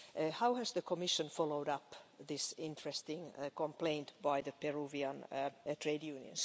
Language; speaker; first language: English; non-native, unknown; Finnish